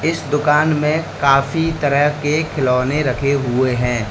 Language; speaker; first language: Hindi; native; Hindi